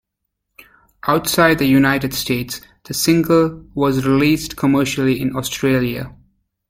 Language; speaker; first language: English; native; English